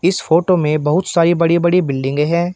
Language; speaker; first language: Hindi; native; Hindi